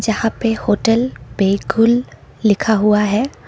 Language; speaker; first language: Hindi; non-native, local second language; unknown